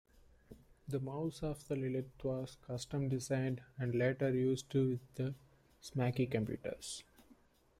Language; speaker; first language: English; non-native, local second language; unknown